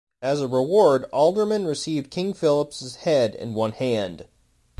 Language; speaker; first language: English; native; English